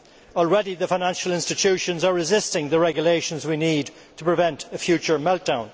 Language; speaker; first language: English; native; English